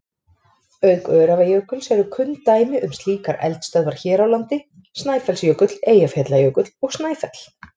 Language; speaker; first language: Icelandic; native; Icelandic